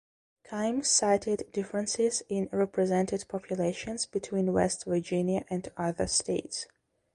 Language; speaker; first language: English; non-native, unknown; Belarusian